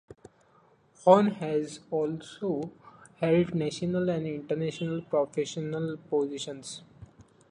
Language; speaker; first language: English; non-native, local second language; Marathi